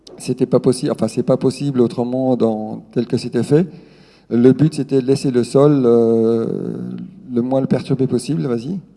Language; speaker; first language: French; non-native, local second language; Swiss German